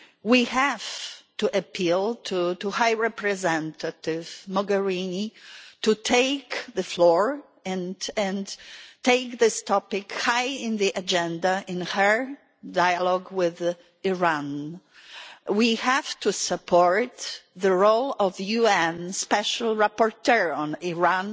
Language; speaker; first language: English; non-native, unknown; Polish